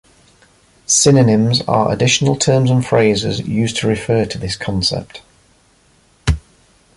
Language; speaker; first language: English; native; English